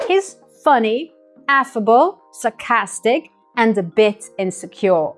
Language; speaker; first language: English; non-native, fluent; Russian